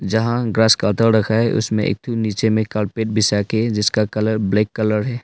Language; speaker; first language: Hindi; early bilingual, other home language; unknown